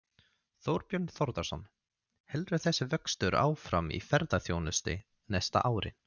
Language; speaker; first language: Icelandic; non-native, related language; Swedish